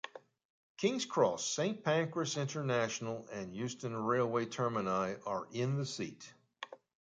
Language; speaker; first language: English; native; English